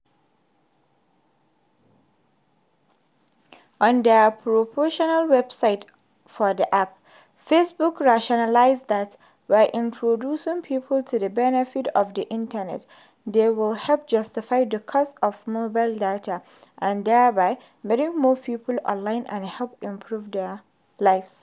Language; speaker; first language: English; non-native, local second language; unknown